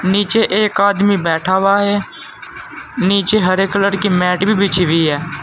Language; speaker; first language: Hindi; native; Hindi